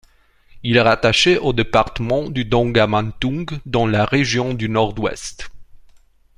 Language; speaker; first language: French; non-native, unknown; Romanian